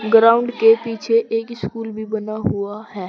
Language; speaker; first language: Hindi; native; Hindi